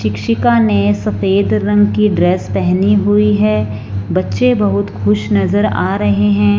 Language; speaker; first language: Hindi; non-native, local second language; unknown